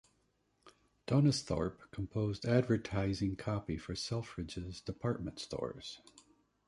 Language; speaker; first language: English; native; English